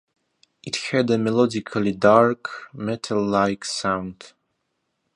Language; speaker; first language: English; non-native, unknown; Russian